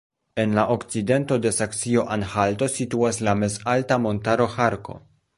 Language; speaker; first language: Esperanto; non-native, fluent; Polish